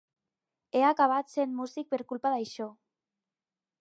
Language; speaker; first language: Catalan; non-native, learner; Spanish